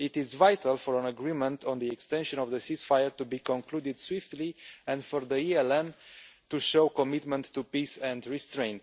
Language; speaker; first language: English; non-native, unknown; Romanian